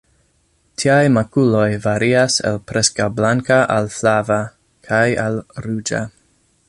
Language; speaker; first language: Esperanto; non-native, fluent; English